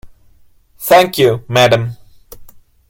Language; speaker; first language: English; non-native, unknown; German